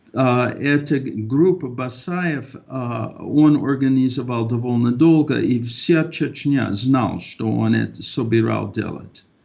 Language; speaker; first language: Russian; non-native, fluent; English